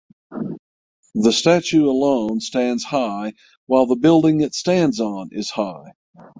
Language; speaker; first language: English; native; English